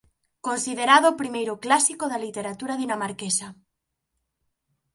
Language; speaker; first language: Galician; native; Galician